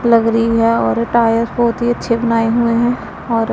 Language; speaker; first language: Hindi; non-native, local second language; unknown